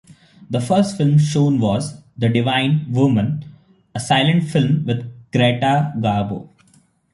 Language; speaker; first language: English; non-native, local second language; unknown